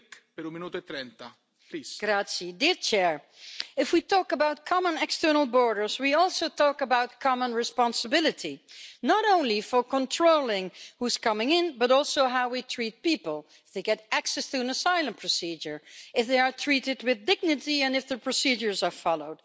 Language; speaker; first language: English; non-native, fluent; Dutch